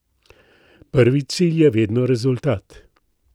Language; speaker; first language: Slovenian; native; Slovenian